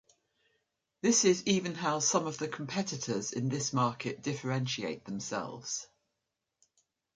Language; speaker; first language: English; native; English